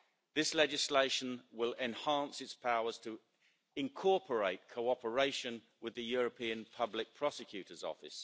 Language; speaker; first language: English; native; English